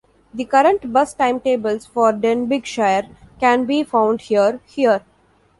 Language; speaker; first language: English; non-native, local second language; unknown